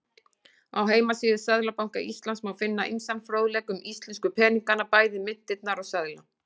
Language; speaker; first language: Icelandic; native; Icelandic